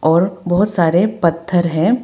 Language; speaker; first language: Hindi; non-native, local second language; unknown